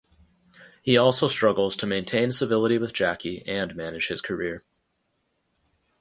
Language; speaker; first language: English; native; English